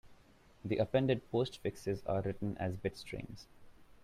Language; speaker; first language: English; non-native, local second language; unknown